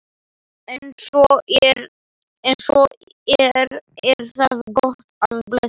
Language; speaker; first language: Icelandic; non-native, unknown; Slovak